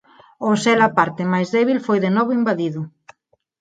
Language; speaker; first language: Galician; non-native, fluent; Spanish